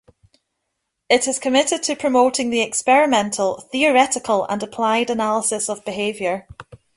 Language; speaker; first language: English; native; English